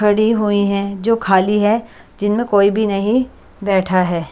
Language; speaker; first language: Hindi; non-native, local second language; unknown